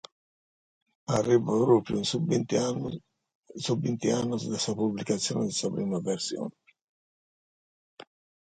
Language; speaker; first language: Sardinian; native; Sardinian